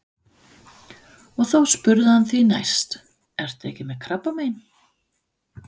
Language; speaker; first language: Icelandic; non-native, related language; Danish